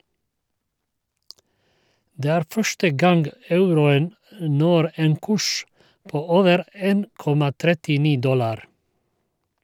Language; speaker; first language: Norwegian; non-native, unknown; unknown